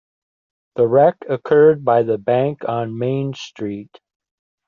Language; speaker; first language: English; native; English